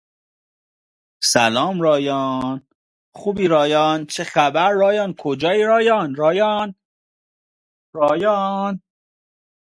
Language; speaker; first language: English; non-native, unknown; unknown